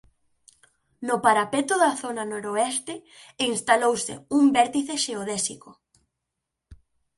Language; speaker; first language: Galician; native; Galician